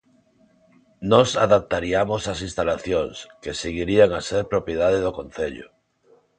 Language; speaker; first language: Galician; non-native, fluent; Spanish